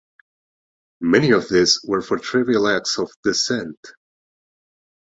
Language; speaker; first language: English; non-native, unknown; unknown